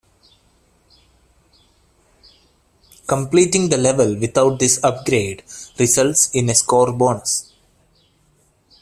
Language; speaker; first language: English; non-native, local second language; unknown